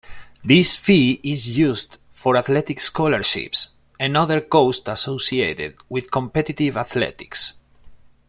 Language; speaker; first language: English; non-native, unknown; Spanish